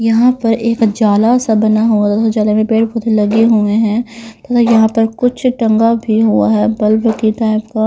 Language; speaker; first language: Hindi; native; Hindi